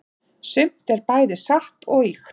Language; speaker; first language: Icelandic; native; Icelandic